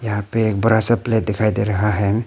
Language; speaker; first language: Hindi; non-native, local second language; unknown